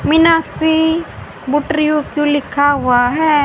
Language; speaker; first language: Hindi; native; Hindi